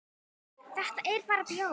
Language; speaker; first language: Icelandic; native; Icelandic